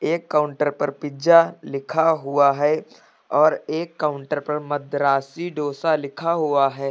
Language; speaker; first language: Hindi; native; Hindi